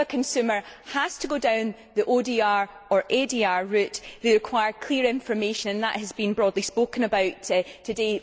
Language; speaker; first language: English; native; English